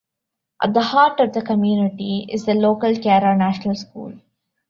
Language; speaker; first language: English; non-native, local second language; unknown